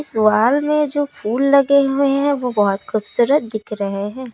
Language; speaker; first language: Hindi; non-native, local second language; Assamese